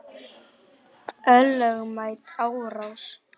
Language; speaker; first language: Icelandic; non-native, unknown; Polish